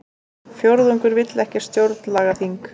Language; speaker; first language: Icelandic; native; Icelandic